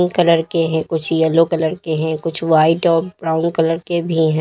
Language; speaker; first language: Hindi; native; Hindi